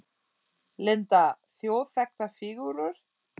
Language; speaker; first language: Icelandic; non-native, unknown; German